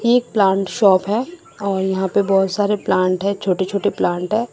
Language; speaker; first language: Hindi; non-native, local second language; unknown